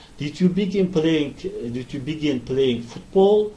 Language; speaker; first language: English; non-native, fluent; Turkish